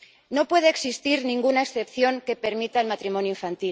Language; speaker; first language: Spanish; native; Spanish